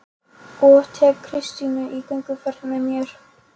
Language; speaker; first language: Icelandic; non-native, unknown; Polish